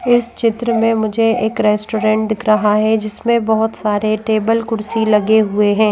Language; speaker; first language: Hindi; native; Hindi